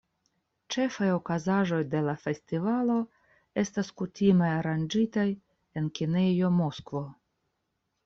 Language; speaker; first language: Esperanto; non-native, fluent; Russian